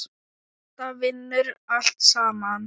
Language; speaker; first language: Icelandic; non-native, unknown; Thai